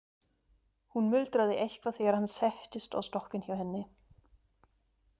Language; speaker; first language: Icelandic; non-native, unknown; German